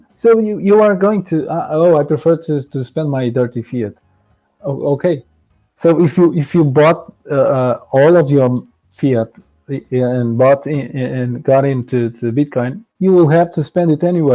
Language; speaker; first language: English; non-native, fluent; Portuguese